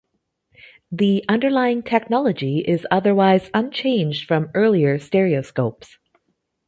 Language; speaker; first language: English; native; English